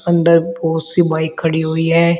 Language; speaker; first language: Hindi; native; Hindi